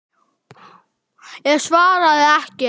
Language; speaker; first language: Icelandic; native; Icelandic